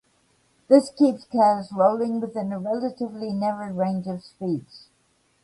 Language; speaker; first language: English; native; English